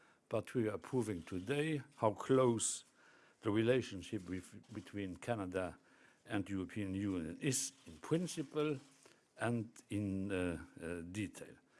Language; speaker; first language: English; non-native, fluent; Luxembourgish